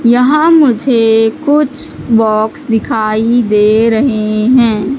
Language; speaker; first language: Hindi; native; Hindi